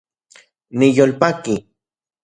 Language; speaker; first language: Central Puebla Nahuatl; non-native, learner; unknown